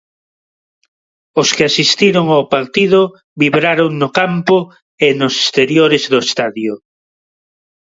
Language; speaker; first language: Galician; non-native, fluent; Spanish